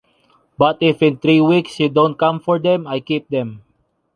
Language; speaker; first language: English; non-native, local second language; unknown